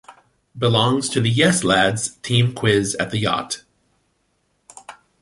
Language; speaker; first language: English; native; English